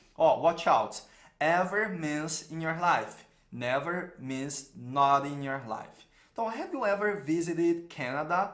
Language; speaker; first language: English; non-native, fluent; Portuguese